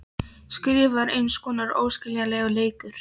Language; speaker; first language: Icelandic; non-native, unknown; Polish